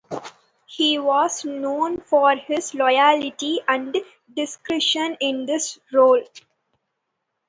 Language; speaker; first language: English; non-native, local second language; Tamil